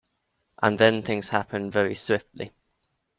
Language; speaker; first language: English; native; English